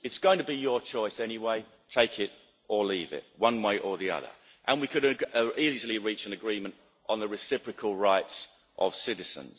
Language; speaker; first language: English; native; English